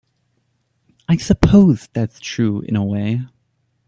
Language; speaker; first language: English; native; English